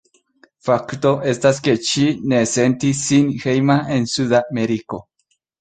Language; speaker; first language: Esperanto; non-native, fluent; Spanish